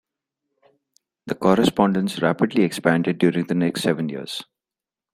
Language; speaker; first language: English; non-native, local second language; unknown